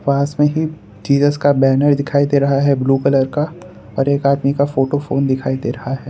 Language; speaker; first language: Hindi; non-native, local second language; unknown